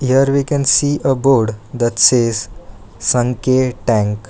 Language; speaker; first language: English; non-native, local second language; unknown